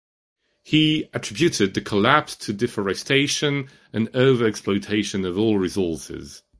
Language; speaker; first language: English; non-native, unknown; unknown